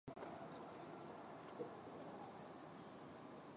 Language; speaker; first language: English; native; English